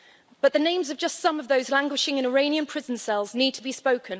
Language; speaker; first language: English; native; English